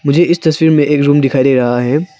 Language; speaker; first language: Hindi; non-native, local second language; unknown